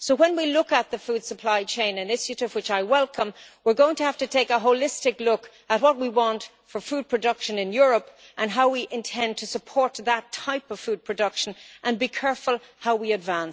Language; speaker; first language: English; native; English